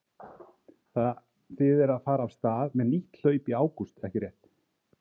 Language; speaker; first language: Icelandic; native; Icelandic